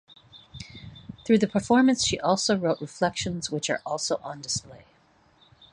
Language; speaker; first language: English; native; English